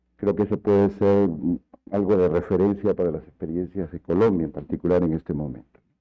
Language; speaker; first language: Spanish; native; Spanish